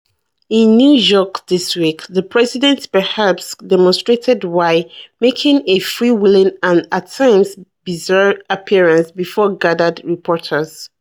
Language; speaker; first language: English; non-native, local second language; Yoruba